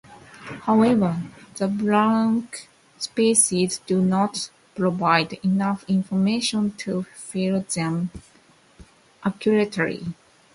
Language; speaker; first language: English; non-native, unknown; Japanese